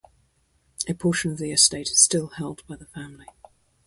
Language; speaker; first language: English; native; English